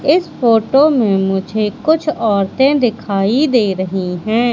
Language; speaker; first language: Hindi; native; Hindi